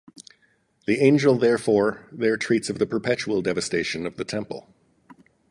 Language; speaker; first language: English; native; English